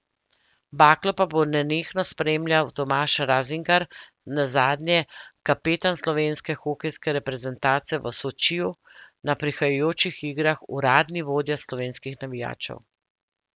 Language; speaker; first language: Slovenian; native; Slovenian